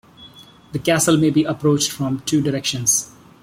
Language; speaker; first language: English; non-native, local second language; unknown